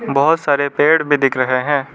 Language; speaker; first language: Hindi; non-native, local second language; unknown